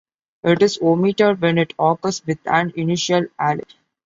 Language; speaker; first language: English; non-native, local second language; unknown